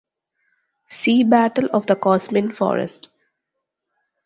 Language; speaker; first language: English; non-native, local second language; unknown